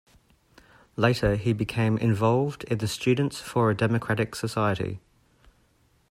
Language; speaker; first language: English; native; English